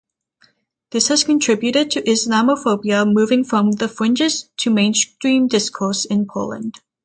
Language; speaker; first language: English; native; English